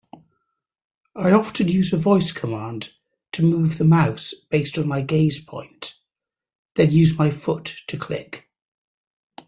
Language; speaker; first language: English; native; English